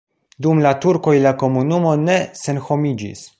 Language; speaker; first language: Esperanto; non-native, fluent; Polish